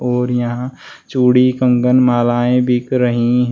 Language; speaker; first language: Hindi; native; Hindi